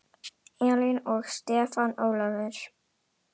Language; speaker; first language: Icelandic; non-native, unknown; Indonesian